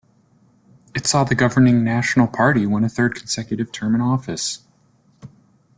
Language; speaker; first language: English; native; English